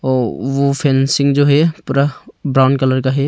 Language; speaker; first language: Hindi; early bilingual, other home language; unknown